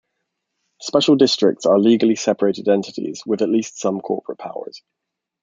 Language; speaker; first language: English; native; English